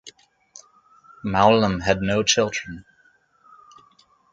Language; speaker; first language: English; native; English